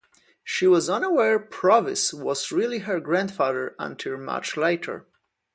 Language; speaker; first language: English; non-native, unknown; Polish